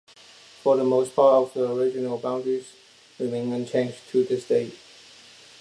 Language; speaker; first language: English; non-native, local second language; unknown